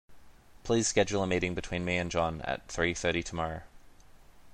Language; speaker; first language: English; native; English